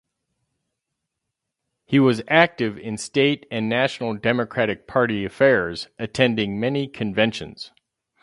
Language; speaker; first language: English; native; English